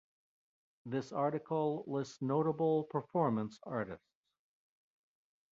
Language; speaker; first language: English; native; English